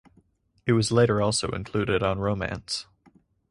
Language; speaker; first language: English; native; English